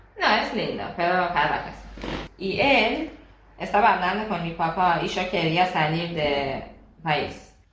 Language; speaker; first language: Spanish; non-native, learner; Persian